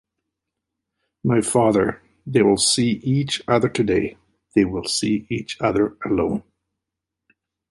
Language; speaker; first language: English; native; English